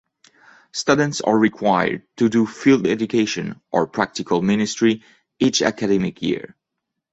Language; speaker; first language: English; non-native, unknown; French